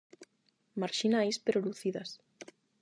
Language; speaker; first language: Galician; non-native, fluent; Spanish